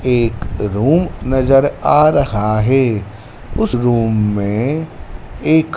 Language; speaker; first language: Hindi; native; Hindi